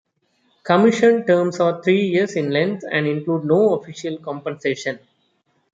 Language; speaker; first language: English; non-native, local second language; Tamil